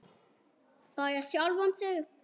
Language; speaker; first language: Icelandic; non-native, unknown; German